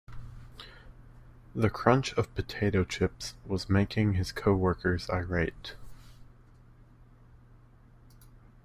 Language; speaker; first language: English; native; English